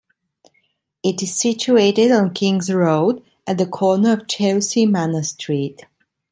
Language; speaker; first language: English; non-native, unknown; Italian